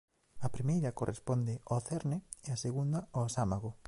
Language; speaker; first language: Galician; native; Galician